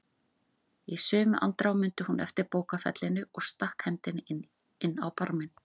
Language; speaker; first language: Icelandic; native; Icelandic